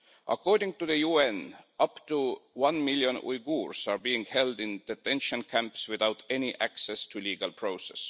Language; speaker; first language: English; non-native, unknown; Estonian